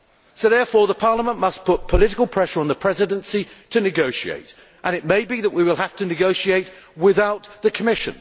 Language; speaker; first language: English; native; English